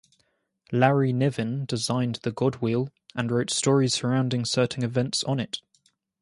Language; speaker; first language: English; native; English